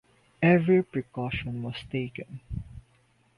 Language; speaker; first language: English; non-native, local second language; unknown